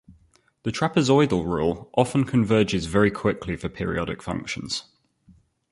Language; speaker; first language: English; native; English